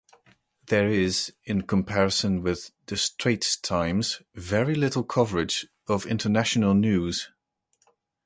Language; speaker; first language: English; native; English